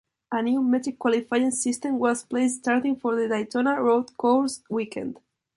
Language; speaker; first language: English; non-native, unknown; Spanish